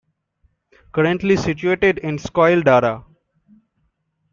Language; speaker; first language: English; non-native, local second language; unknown